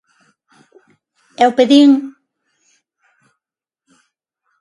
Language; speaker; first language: Galician; non-native, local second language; Spanish